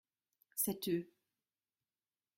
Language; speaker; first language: French; non-native, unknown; German